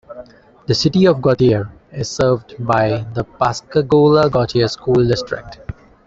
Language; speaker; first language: English; non-native, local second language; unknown